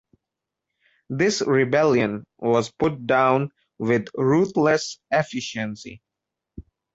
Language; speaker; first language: English; non-native, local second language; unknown